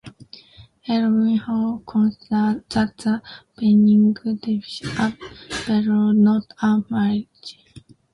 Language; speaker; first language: English; non-native, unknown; Japanese